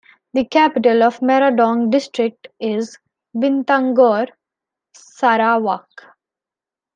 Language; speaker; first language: English; non-native, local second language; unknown